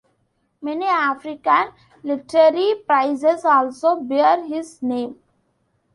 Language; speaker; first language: English; non-native, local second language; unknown